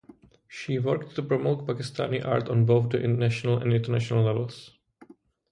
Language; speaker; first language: English; non-native, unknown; Czech